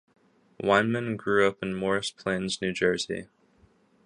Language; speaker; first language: English; native; English